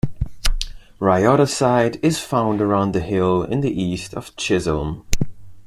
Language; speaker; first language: English; non-native, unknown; Spanish